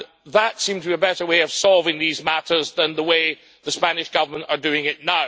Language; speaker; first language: English; native; English